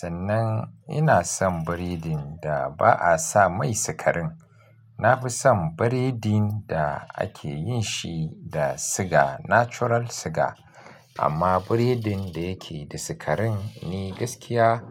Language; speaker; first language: Hausa; native; Hausa